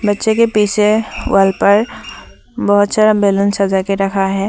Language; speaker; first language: Hindi; non-native, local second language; Assamese